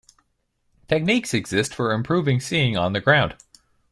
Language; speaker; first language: English; native; English